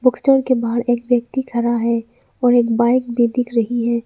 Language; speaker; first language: Hindi; non-native, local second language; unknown